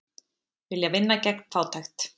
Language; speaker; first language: Icelandic; native; Icelandic